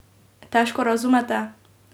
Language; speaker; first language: Slovenian; native; Slovenian